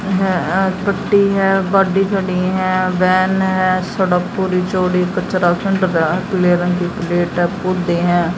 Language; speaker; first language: Hindi; native; Hindi